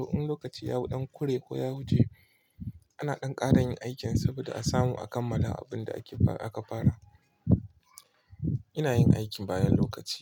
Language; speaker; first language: Hausa; non-native, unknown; Igbo